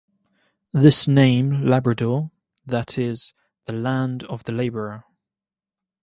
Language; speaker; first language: English; native; English